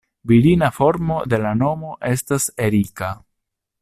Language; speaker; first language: Esperanto; non-native, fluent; Italian